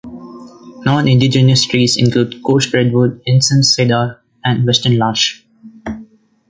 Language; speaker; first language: English; non-native, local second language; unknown